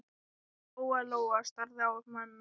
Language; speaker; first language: Icelandic; non-native, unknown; Thai